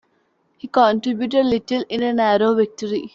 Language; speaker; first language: English; non-native, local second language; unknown